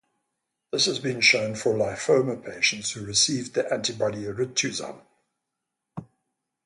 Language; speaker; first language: English; native; English